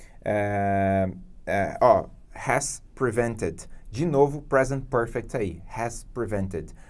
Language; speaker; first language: English; non-native, fluent; Portuguese